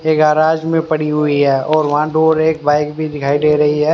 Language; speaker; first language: Hindi; native; Hindi